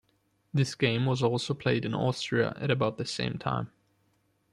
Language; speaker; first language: English; non-native, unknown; German